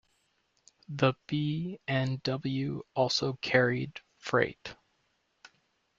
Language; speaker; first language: English; native; English